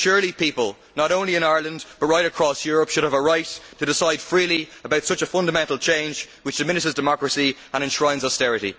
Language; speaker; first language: English; native; English